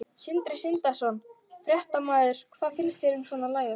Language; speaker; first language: Icelandic; native; Icelandic